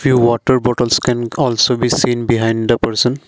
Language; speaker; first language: English; non-native, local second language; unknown